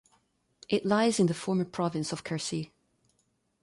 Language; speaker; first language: English; non-native, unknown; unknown